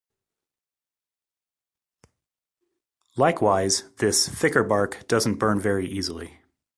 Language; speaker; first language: English; native; English